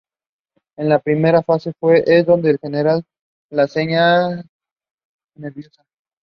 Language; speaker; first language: English; non-native, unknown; Spanish